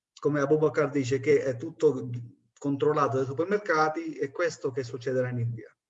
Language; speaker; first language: Italian; non-native, fluent; Punjabi